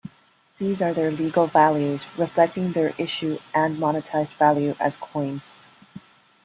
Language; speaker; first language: English; non-native, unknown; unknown